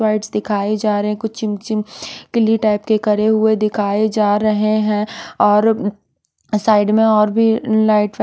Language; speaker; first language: Hindi; non-native, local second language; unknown